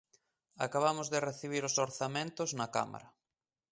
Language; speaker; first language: Galician; native; Galician